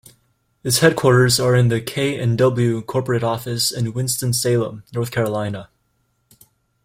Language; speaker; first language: English; native; English